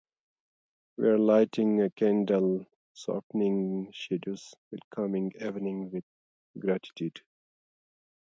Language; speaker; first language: English; non-native, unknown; Pashto